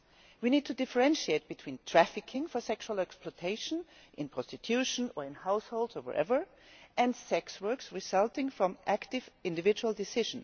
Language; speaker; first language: English; non-native, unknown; German